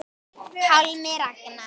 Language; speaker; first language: Icelandic; native; Icelandic